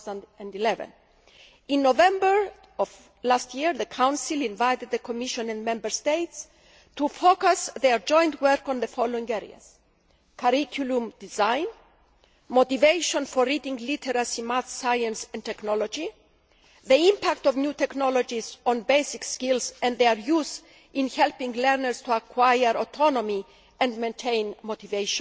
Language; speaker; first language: English; non-native, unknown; Greek